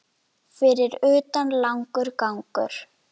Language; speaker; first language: Icelandic; native; Icelandic